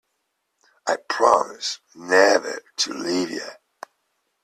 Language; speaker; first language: English; native; English